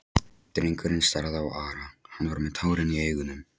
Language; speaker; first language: Icelandic; non-native, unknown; Polish